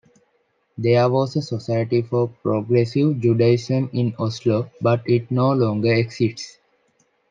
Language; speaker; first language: English; non-native, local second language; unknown